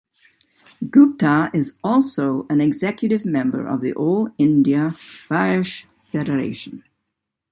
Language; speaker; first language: English; native; English